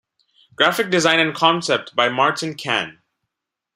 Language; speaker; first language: English; non-native, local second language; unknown